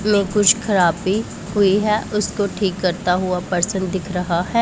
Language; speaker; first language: Hindi; non-native, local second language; Punjabi